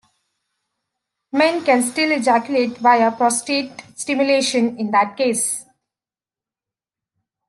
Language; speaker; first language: English; native; English